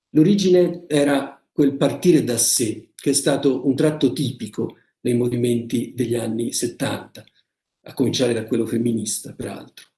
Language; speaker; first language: Italian; native; Italian